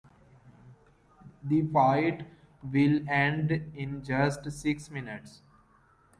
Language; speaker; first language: English; non-native, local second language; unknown